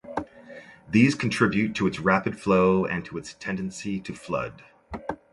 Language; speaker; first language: English; native; English